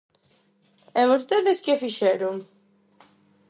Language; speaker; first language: Galician; non-native, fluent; Spanish